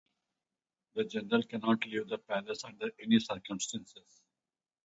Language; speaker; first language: English; non-native, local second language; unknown